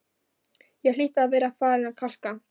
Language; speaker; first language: Icelandic; non-native, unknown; Polish